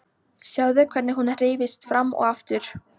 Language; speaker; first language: Icelandic; non-native, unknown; Polish